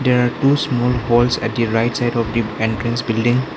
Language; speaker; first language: English; non-native, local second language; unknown